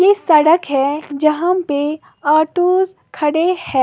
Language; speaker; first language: Hindi; native; Hindi